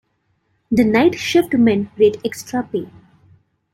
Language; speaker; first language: English; non-native, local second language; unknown